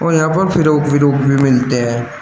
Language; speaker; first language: Hindi; native; Hindi